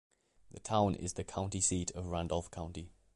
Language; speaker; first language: English; native; English